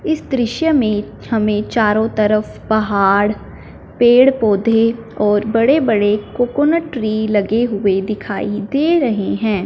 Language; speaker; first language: Hindi; non-native, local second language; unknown